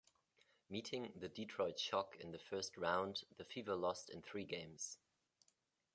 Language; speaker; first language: English; non-native, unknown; German